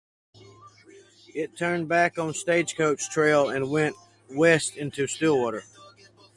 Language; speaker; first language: English; native; English